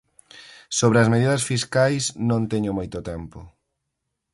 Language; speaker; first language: Galician; native; Galician